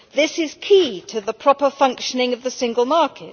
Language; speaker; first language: English; native; English